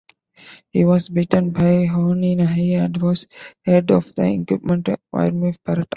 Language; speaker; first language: English; non-native, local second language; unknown